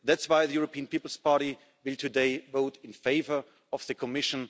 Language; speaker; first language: English; non-native, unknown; German